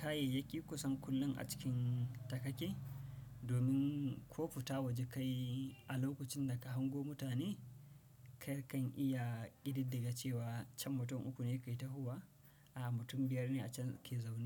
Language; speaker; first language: Hausa; non-native, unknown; Fula